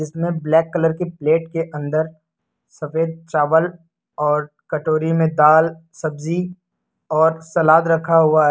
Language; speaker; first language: Hindi; native; Hindi